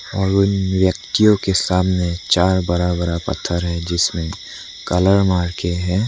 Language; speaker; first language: Hindi; non-native, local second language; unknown